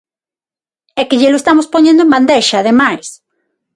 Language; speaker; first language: Galician; non-native, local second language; Spanish